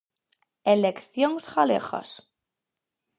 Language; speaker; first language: Galician; native; Galician